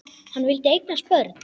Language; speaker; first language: Icelandic; native; Icelandic